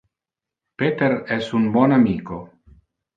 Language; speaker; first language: Interlingua; non-native, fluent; Italian